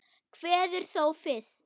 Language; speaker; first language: Icelandic; non-native, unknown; German